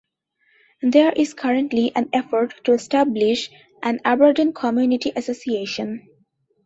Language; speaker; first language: English; non-native, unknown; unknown